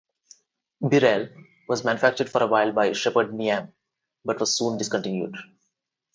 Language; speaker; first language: English; non-native, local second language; Telugu